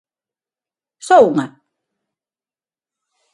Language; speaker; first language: Galician; non-native, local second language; Spanish